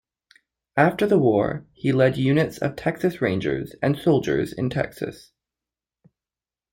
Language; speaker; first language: English; native; English